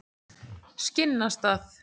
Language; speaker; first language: Icelandic; native; Icelandic